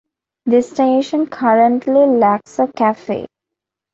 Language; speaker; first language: English; non-native, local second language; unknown